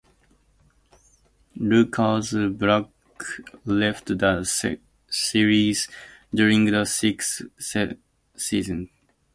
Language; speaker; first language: English; native; English